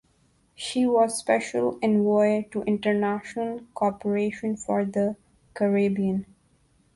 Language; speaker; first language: English; non-native, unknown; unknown